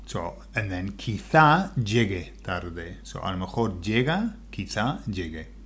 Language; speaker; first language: Spanish; non-native, fluent; English